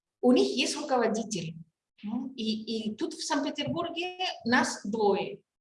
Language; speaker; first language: Russian; non-native, fluent; Spanish